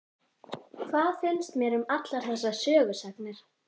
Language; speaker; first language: Icelandic; native; Icelandic